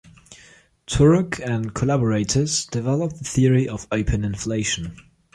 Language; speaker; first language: English; non-native, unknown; German